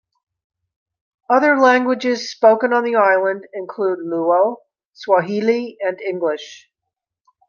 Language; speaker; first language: English; native; English